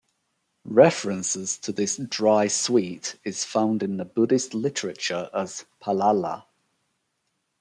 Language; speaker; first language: English; native; English